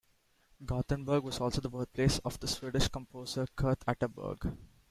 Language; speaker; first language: English; non-native, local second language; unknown